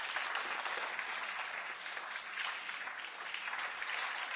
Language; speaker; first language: French; non-native, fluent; Italian